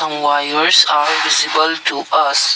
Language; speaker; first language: English; non-native, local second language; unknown